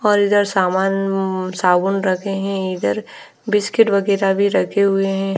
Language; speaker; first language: Hindi; non-native, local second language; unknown